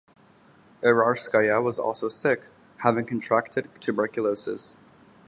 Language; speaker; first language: English; native; English